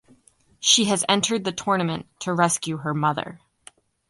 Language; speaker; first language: English; native; English